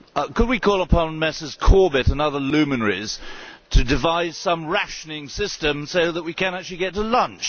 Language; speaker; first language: English; native; English